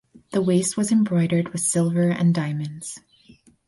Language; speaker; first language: English; native; English